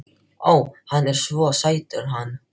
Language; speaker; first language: Icelandic; non-native, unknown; Filipino